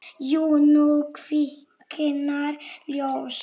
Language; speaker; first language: Icelandic; non-native, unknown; Polish